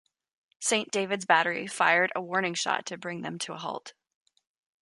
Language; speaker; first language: English; native; English